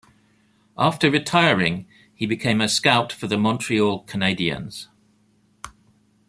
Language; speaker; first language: English; native; English